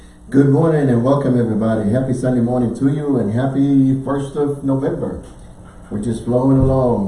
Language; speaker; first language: English; native; English